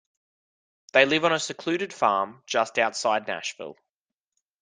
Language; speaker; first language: English; native; English